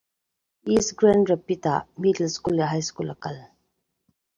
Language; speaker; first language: English; native; English